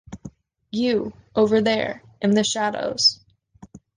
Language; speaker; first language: English; native; English